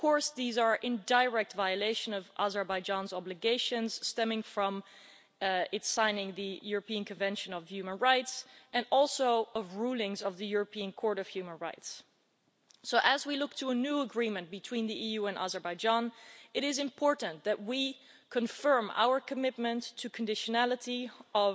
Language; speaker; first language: English; non-native, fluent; Dutch